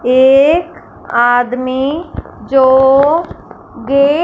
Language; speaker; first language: Hindi; non-native, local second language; Punjabi